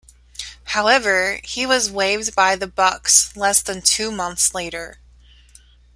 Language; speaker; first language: English; native; English